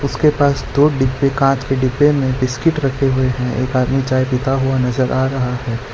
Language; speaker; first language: Hindi; non-native, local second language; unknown